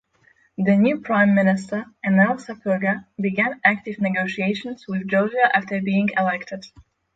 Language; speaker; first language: English; non-native, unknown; Polish